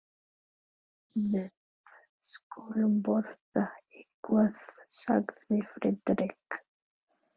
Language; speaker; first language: Icelandic; non-native, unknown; Filipino